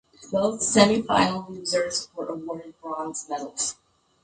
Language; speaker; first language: English; native; English